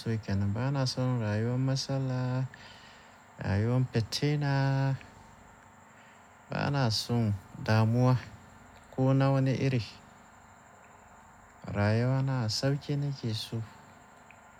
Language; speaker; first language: Hausa; native; Hausa